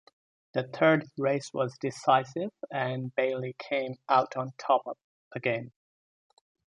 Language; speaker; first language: English; non-native, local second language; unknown